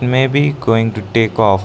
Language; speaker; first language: English; non-native, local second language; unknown